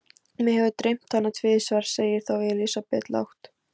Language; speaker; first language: Icelandic; native; Icelandic